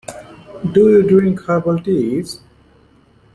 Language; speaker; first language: English; non-native, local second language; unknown